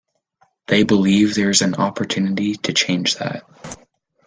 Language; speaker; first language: English; native; English